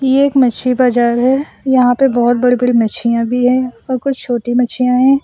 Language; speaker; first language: Hindi; non-native, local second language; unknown